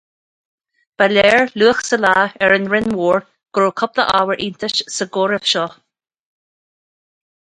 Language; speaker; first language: Irish; native; Irish